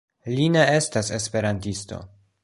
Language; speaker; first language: Esperanto; non-native, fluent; Polish